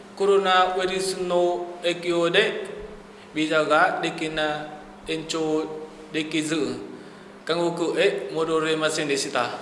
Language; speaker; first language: Japanese; non-native, learner; Vietnamese